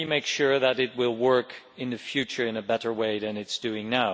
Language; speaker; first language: English; non-native, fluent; Dutch